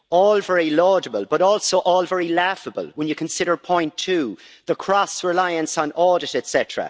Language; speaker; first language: English; native; English